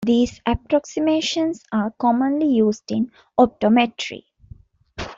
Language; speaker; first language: English; non-native, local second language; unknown